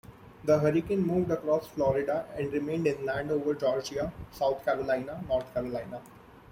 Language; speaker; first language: English; non-native, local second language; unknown